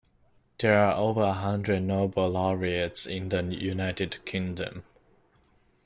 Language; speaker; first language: English; non-native, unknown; Chinese